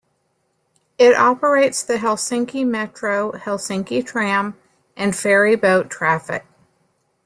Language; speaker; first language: English; native; English